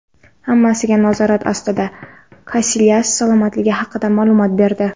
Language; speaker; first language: Uzbek; non-native, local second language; Kara-Kalpak